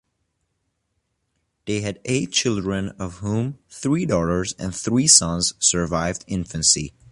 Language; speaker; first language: English; non-native, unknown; Persian